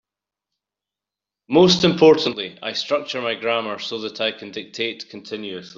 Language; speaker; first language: English; native; English